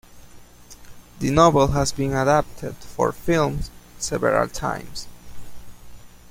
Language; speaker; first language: English; native; English